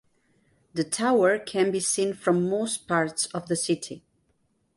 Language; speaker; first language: English; non-native, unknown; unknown